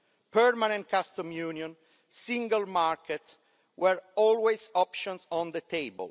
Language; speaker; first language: English; non-native, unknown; Italian